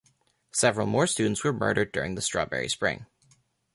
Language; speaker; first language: English; native; English